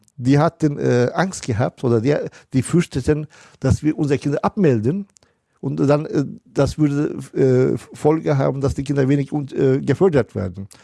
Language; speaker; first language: German; non-native, fluent; Turkish